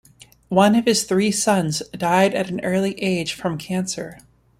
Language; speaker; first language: English; native; English